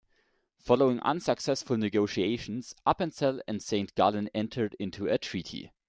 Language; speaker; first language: English; non-native, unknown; German